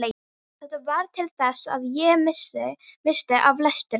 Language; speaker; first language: Icelandic; non-native, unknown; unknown